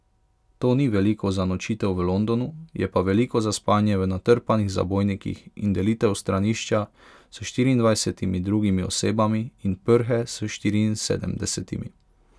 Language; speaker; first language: Slovenian; non-native, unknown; Hungarian